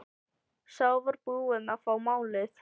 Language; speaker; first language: Icelandic; non-native, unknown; Filipino